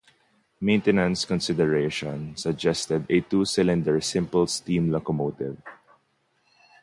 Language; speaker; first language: English; non-native, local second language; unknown